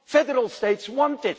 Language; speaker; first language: English; non-native, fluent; Dutch